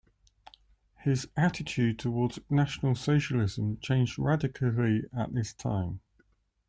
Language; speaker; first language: English; native; English